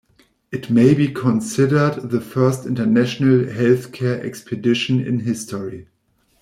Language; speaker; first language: English; non-native, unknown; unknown